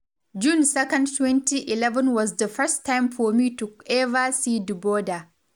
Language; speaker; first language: English; non-native, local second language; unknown